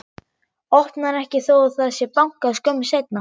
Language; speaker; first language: Icelandic; non-native, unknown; German